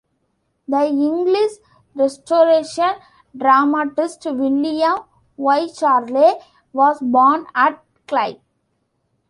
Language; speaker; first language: English; non-native, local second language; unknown